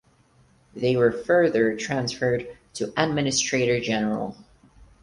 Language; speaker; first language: English; non-native, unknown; Portuguese